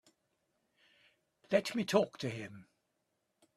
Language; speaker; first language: English; native; English